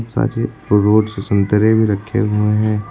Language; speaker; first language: Hindi; native; Hindi